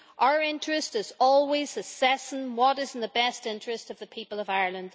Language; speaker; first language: English; native; English